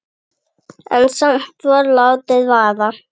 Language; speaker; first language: Icelandic; native; Icelandic